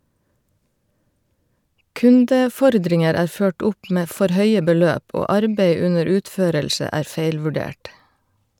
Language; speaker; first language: Norwegian; native; Norwegian